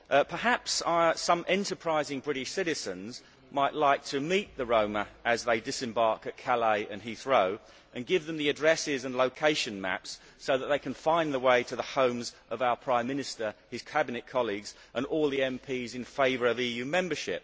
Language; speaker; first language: English; native; English